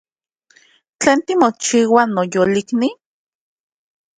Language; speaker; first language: Central Puebla Nahuatl; native; Central Puebla Nahuatl